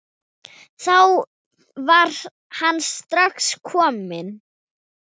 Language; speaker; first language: Icelandic; non-native, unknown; Thai